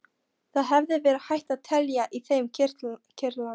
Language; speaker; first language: Icelandic; non-native, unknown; Polish